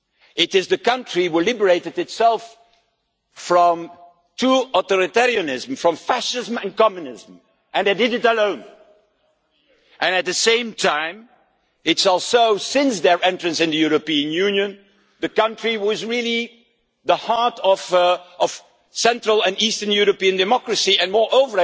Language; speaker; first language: English; non-native, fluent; Dutch